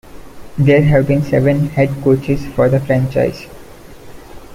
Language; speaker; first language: English; non-native, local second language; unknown